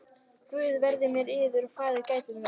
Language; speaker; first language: Icelandic; native; Icelandic